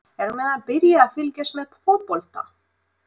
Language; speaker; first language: Icelandic; non-native, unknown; Russian